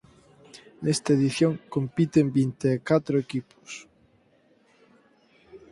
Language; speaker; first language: Galician; native; Galician